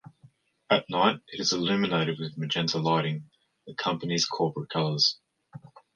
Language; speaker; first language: English; native; English